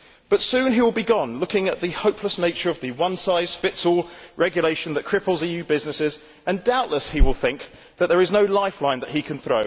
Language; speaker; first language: English; native; English